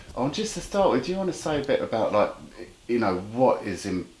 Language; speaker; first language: English; native; English